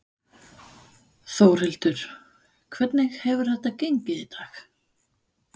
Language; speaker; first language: Icelandic; non-native, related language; Danish